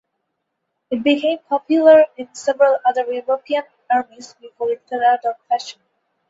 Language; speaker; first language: English; non-native, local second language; Bangla